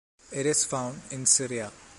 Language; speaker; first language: English; non-native, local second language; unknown